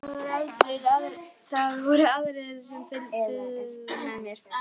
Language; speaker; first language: Icelandic; native; Icelandic